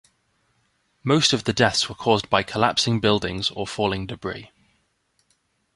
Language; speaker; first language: English; native; English